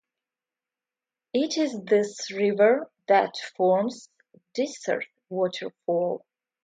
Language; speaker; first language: English; non-native, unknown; Russian